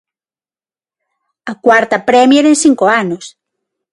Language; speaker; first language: Galician; non-native, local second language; Spanish